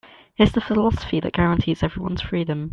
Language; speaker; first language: English; native; English